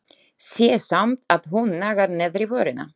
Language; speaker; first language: Icelandic; non-native, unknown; Slovak